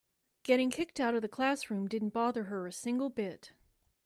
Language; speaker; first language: English; native; English